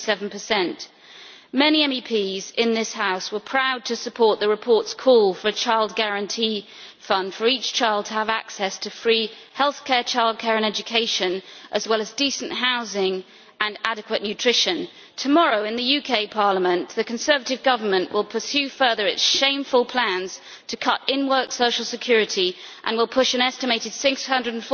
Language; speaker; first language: English; native; English